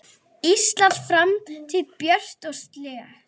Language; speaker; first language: Icelandic; native; Icelandic